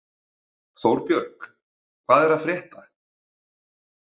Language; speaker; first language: Icelandic; native; Icelandic